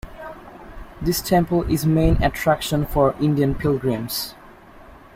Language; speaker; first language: English; native; English